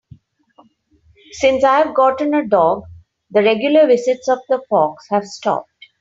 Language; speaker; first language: English; non-native, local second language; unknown